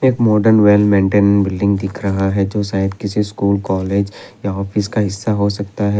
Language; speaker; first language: Hindi; non-native, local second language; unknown